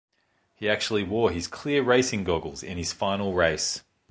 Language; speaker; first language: English; native; English